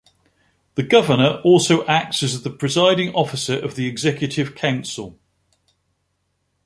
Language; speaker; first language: English; native; English